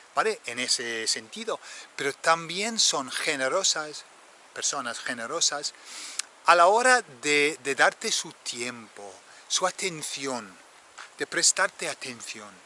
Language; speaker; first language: Spanish; non-native, fluent; English